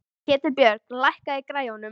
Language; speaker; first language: Icelandic; native; Icelandic